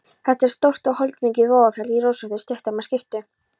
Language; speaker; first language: Icelandic; non-native, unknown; Polish